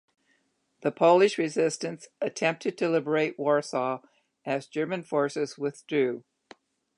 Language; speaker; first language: English; native; English